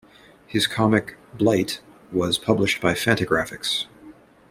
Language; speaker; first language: English; native; English